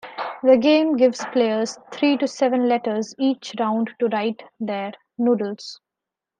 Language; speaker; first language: English; non-native, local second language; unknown